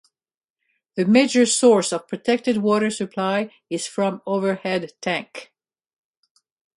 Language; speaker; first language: English; native; English